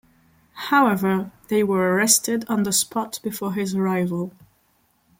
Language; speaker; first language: English; non-native, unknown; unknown